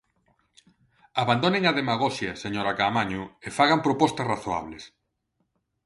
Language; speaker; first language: Galician; non-native, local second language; Spanish